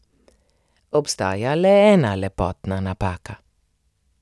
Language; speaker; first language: Slovenian; native; Slovenian